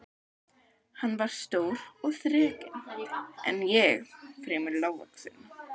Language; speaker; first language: Icelandic; native; Icelandic